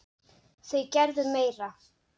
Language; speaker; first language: Icelandic; non-native, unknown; Dutch